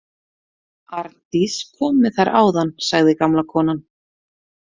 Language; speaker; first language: Icelandic; native; Icelandic